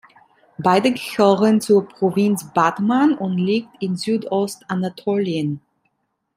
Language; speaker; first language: German; non-native, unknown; Italian